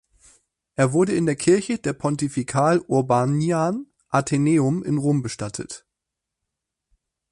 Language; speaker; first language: German; native; German